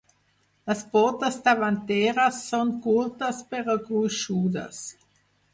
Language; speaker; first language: Catalan; non-native, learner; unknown